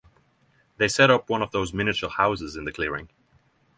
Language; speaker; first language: English; non-native, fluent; Norwegian